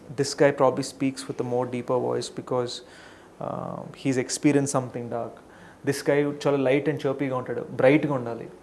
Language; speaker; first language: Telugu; early bilingual, heritage; Telugu